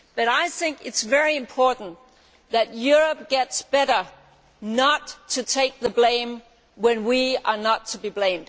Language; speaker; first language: English; non-native, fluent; Danish